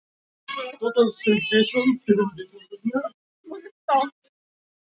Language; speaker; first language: Icelandic; non-native, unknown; Polish